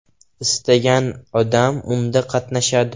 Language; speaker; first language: Uzbek; non-native, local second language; Russian